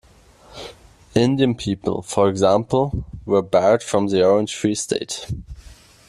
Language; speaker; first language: English; non-native, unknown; German